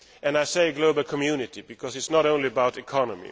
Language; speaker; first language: English; non-native, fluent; Swedish